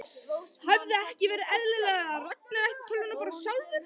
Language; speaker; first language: Icelandic; native; Icelandic